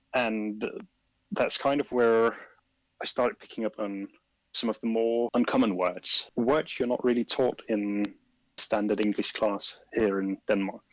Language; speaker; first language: English; non-native, fluent; Danish